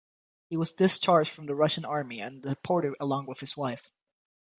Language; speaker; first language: English; native; English